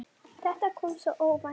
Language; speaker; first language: Icelandic; non-native, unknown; Polish